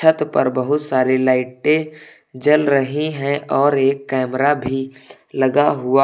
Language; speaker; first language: Hindi; native; Hindi